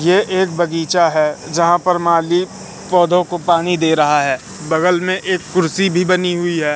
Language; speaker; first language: Hindi; native; Hindi